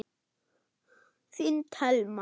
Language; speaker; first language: Icelandic; non-native, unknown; German